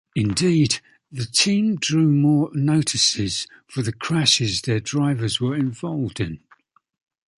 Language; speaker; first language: English; native; English